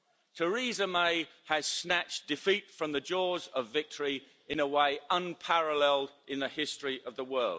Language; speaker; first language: English; native; English